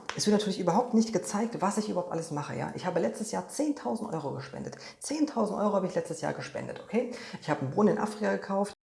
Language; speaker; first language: German; non-native, fluent; Polish